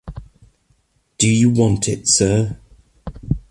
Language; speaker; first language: English; native; English